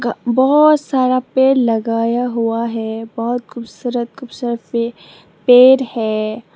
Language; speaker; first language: Hindi; non-native, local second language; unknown